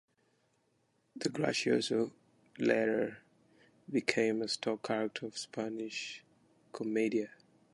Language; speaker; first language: English; non-native, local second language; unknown